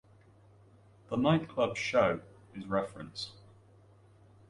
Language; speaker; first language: English; native; English